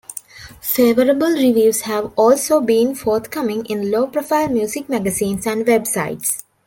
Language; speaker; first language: English; non-native, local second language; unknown